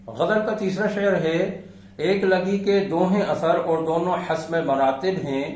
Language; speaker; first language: Urdu; native; Urdu